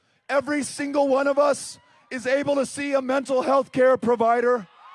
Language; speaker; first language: English; native; English